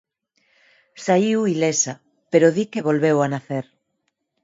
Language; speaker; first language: Galician; non-native, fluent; Spanish